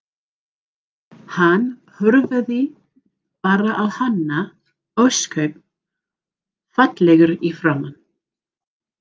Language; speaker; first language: Icelandic; non-native, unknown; English